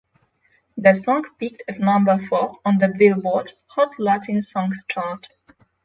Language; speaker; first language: English; non-native, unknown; Polish